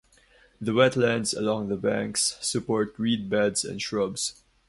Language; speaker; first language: English; non-native, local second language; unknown